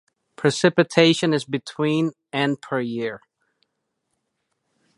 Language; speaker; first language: English; non-native, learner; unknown